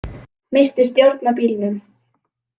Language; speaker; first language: Icelandic; native; Icelandic